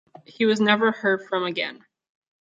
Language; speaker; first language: English; non-native, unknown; Catalan